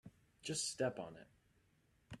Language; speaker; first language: English; native; English